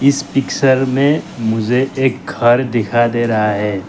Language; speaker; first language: Hindi; non-native, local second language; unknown